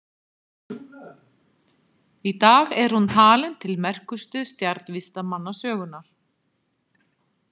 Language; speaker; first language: Icelandic; native; Icelandic